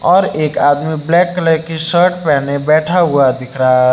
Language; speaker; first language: Hindi; native; Hindi